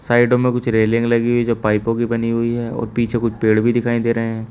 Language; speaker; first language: Hindi; native; Hindi